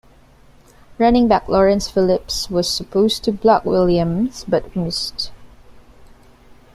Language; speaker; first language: English; non-native, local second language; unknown